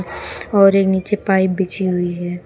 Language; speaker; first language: Hindi; native; Hindi